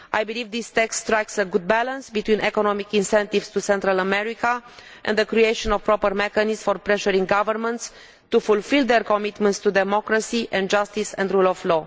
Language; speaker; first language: English; non-native, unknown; Romanian